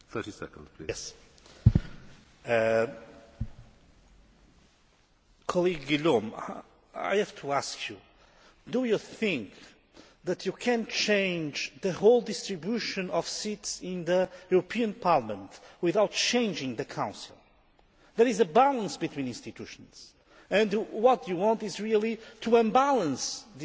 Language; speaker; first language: English; non-native, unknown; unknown